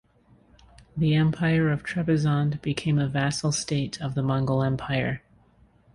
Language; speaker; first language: English; native; English